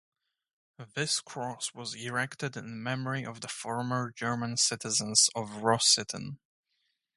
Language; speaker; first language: English; native; English